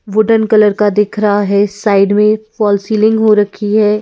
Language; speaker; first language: Hindi; native; Hindi